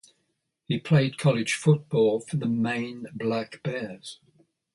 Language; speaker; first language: English; native; English